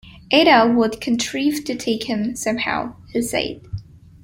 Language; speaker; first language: English; non-native, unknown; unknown